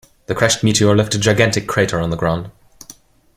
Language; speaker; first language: English; non-native, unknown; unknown